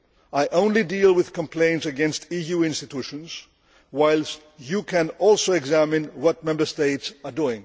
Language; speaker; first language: English; non-native, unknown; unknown